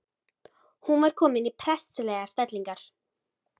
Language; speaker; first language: Icelandic; native; Icelandic